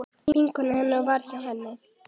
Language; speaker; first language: Icelandic; native; Icelandic